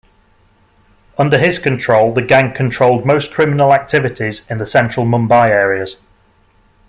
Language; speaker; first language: English; native; English